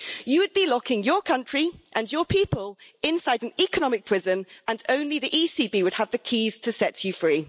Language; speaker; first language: English; native; English